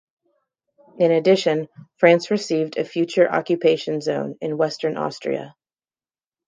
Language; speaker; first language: English; native; English